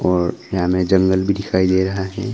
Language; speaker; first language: Hindi; non-native, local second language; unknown